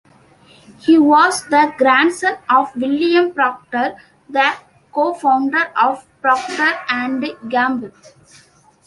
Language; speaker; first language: English; non-native, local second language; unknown